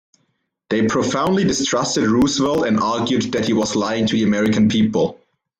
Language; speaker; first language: English; non-native, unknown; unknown